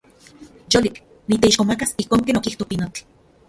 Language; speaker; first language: Central Puebla Nahuatl; non-native, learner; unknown